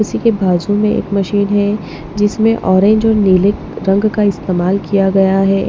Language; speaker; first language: Hindi; non-native, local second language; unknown